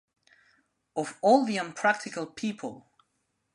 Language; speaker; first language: English; non-native, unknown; Spanish